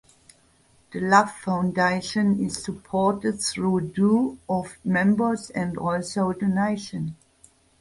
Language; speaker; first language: English; non-native, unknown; German